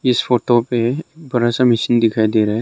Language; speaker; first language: Hindi; non-native, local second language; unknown